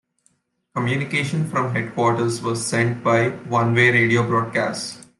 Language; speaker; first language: English; non-native, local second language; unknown